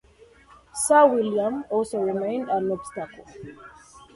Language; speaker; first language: English; native; English